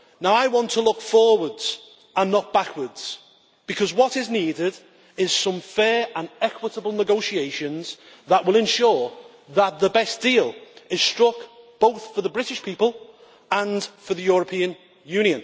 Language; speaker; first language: English; native; English